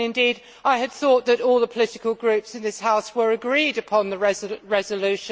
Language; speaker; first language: English; native; English